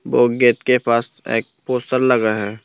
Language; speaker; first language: Hindi; non-native, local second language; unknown